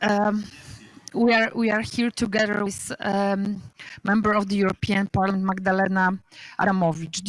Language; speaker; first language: English; non-native, fluent; Polish